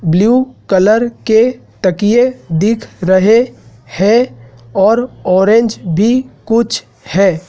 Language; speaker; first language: Hindi; native; Hindi